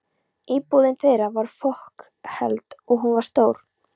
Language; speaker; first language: Icelandic; non-native, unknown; Polish